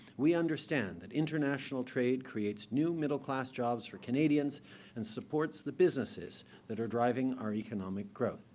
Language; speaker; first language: English; native; English